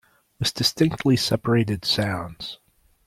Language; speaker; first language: English; native; English